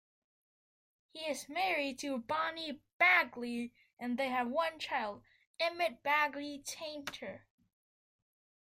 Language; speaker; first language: English; native; English